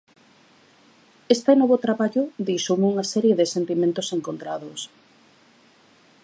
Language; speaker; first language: Galician; native; Galician